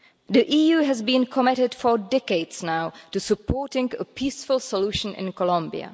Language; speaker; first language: English; non-native, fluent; Czech